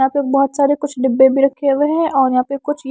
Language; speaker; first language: Hindi; non-native, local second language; Punjabi